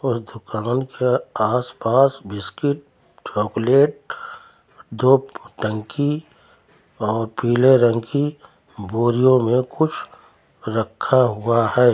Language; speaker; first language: Hindi; native; Hindi